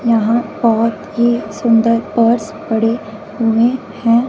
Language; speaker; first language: Hindi; non-native, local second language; Punjabi